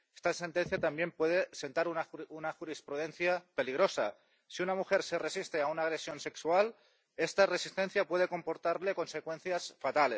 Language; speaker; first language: Spanish; non-native, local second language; Catalan